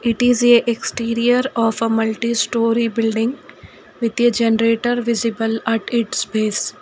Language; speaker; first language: English; non-native, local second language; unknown